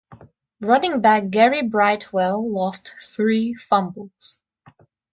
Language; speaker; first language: English; non-native, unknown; Russian